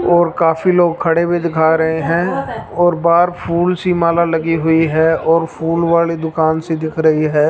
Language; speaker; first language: Hindi; non-native, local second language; Punjabi